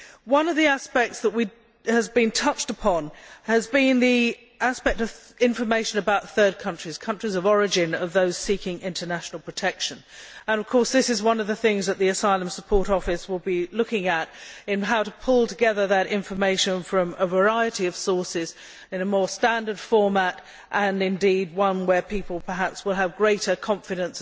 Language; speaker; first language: English; native; English